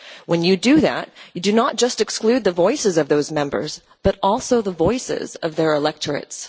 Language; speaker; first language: English; non-native, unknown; Dutch